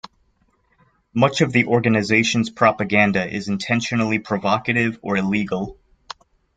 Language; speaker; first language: English; native; English